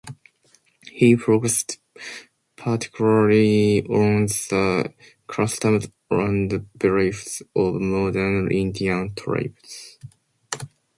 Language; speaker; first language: English; non-native, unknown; Japanese